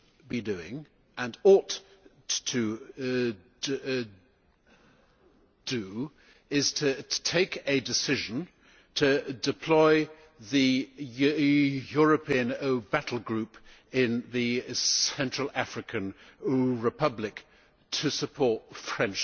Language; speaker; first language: English; native; English